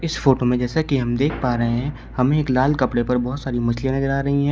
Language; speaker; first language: Hindi; native; Hindi